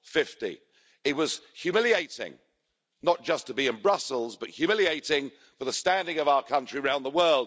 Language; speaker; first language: English; native; English